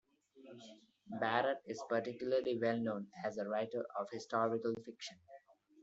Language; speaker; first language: English; non-native, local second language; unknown